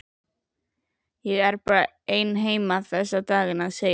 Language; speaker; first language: Icelandic; native; Icelandic